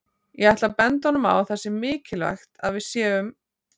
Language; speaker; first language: Icelandic; native; Icelandic